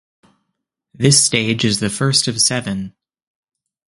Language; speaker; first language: English; native; English